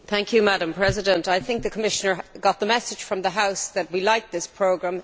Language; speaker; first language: English; native; English